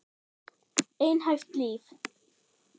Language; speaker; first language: Icelandic; non-native, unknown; German